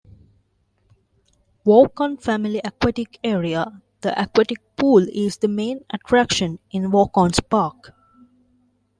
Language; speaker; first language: English; non-native, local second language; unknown